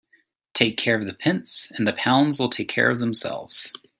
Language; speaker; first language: English; native; English